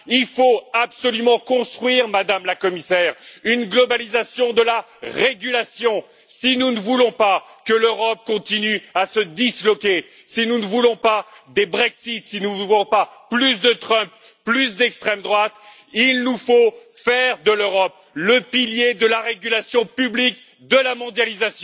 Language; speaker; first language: French; native; French